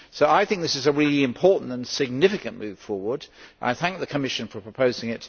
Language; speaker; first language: English; native; English